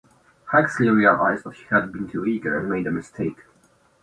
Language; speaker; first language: English; non-native, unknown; Polish